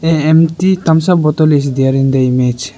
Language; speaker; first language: English; non-native, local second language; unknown